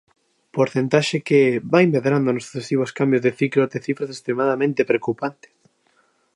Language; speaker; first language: Galician; native; Galician